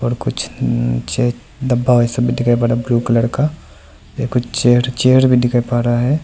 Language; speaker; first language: Hindi; non-native, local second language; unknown